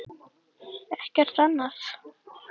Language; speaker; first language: Icelandic; native; Icelandic